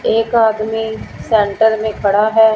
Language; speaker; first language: Hindi; non-native, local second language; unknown